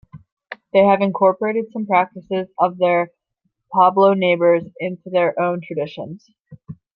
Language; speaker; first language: English; native; English